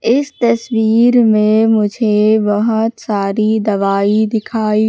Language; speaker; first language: Hindi; native; Hindi